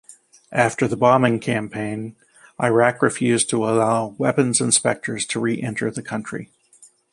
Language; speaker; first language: English; native; English